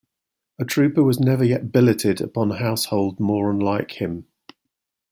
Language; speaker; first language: English; native; English